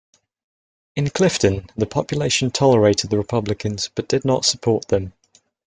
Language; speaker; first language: English; native; English